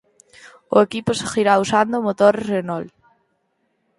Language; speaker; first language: Galician; native; Galician